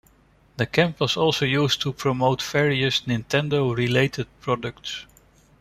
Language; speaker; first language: English; non-native, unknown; Dutch